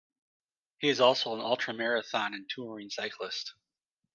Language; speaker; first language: English; native; English